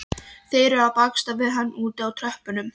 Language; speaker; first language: Icelandic; non-native, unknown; Polish